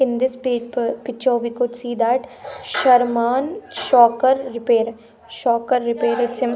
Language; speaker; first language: English; non-native, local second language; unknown